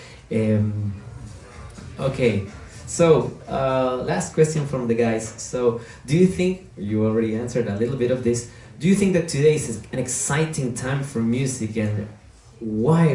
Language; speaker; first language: English; non-native, fluent; Spanish